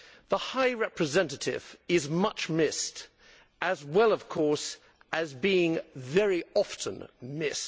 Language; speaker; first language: English; native; English